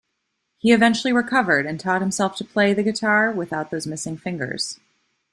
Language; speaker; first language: English; native; English